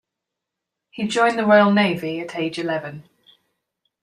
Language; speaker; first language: English; native; English